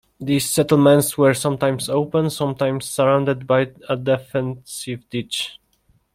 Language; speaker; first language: English; non-native, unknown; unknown